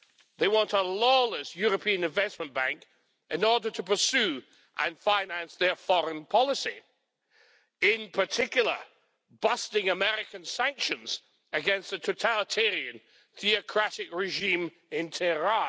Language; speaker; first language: English; native; English